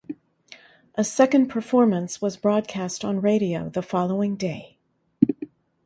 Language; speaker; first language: English; native; English